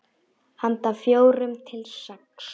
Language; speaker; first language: Icelandic; non-native, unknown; Polish